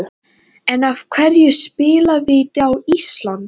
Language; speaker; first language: Icelandic; non-native, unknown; Latvian